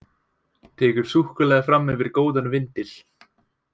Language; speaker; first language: Icelandic; native; Icelandic